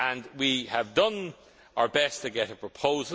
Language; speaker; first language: English; non-native, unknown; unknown